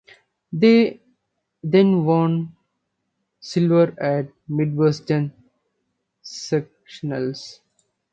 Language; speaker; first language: English; non-native, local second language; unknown